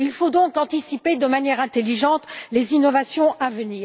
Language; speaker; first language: French; native; French